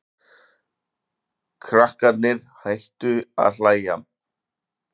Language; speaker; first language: Icelandic; native; Icelandic